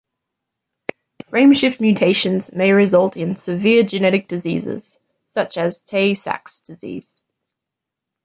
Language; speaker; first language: English; native; English